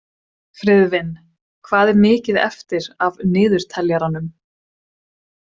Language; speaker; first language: Icelandic; non-native, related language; Swedish